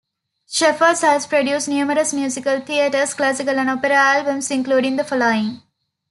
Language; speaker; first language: English; non-native, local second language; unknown